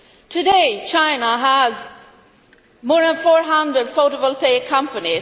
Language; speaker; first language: English; non-native, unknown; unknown